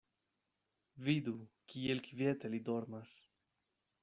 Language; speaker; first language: Esperanto; non-native, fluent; Spanish